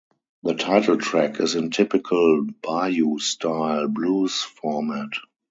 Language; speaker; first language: English; non-native, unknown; German